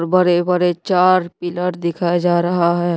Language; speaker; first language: Hindi; non-native, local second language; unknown